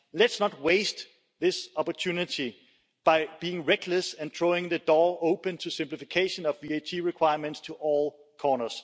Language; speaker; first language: English; non-native, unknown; Danish